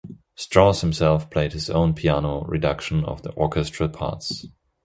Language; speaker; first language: English; non-native, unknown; German